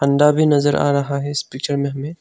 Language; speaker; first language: Hindi; non-native, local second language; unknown